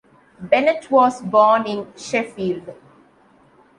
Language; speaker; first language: English; non-native, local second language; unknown